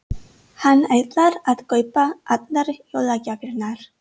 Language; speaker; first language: Icelandic; non-native, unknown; English